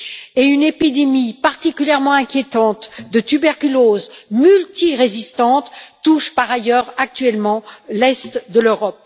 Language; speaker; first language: French; native; French